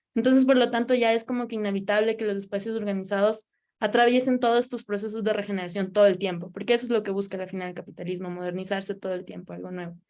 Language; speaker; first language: Spanish; native; Spanish